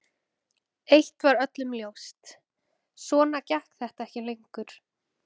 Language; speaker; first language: Icelandic; native; Icelandic